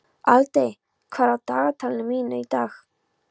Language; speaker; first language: Icelandic; non-native, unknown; Polish